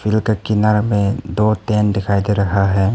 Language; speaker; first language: Hindi; non-native, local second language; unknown